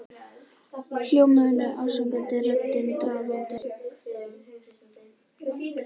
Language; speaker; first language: Icelandic; native; Icelandic